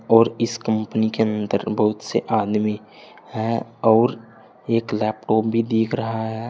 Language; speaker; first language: Hindi; native; Hindi